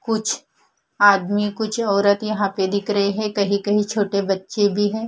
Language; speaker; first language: Hindi; non-native, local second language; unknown